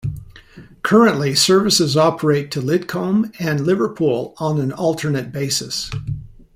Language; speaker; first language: English; native; English